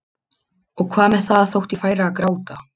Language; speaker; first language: Icelandic; non-native, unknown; Polish